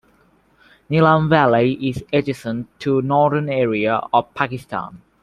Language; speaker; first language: English; native; English